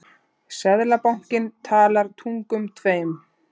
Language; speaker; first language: Icelandic; native; Icelandic